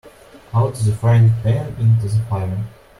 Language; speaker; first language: English; non-native, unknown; Russian